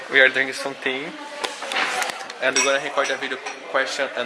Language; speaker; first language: English; non-native, fluent; Portuguese